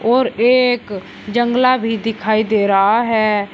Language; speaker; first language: Hindi; native; Hindi